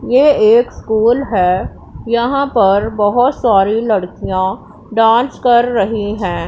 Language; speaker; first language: Hindi; non-native, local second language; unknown